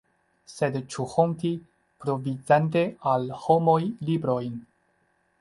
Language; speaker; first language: Esperanto; non-native, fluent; Chinese